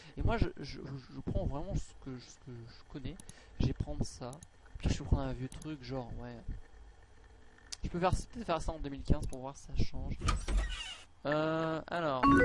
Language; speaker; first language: French; native; French